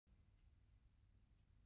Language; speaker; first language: Icelandic; non-native, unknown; German